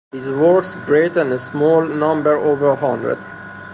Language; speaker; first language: English; non-native, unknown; Persian